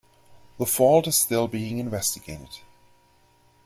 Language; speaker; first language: English; non-native, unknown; German